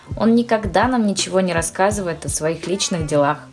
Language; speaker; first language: Russian; native; Russian